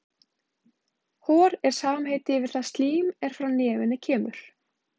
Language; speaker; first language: Icelandic; native; Icelandic